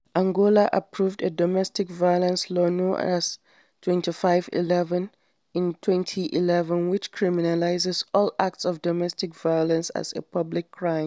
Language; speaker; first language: English; non-native, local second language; Hausa